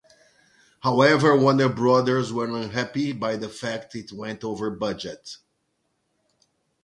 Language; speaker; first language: English; non-native, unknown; Portuguese